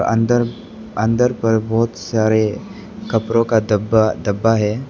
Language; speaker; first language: Hindi; non-native, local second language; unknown